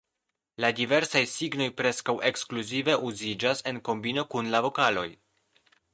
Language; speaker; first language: Esperanto; non-native, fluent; Polish